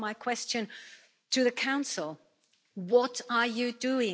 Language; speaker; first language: English; non-native, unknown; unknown